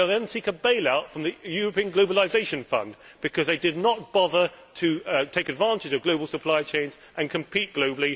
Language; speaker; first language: English; native; English